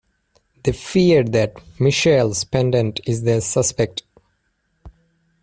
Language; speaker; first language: English; native; English